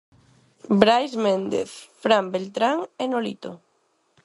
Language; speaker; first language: Galician; non-native, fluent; Spanish